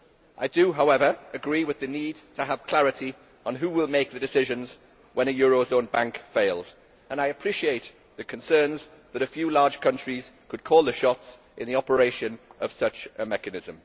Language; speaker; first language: English; native; English